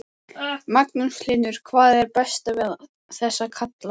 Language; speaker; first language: Icelandic; native; Icelandic